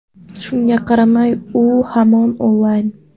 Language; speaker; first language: Uzbek; non-native, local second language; Kara-Kalpak